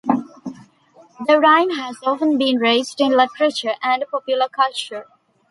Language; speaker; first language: English; non-native, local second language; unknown